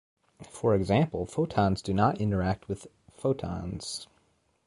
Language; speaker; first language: English; native; English